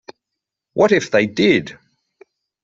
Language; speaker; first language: English; native; English